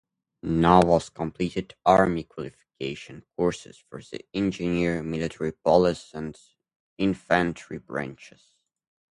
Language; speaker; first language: English; native; English